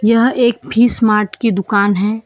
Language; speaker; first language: Hindi; non-native, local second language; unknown